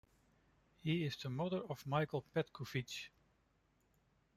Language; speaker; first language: English; non-native, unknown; Dutch